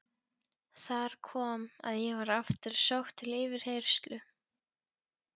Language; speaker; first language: Icelandic; non-native, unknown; Polish